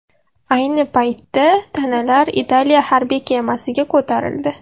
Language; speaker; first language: Uzbek; non-native, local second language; Russian